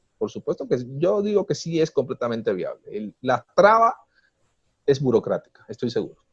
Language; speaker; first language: Spanish; native; Spanish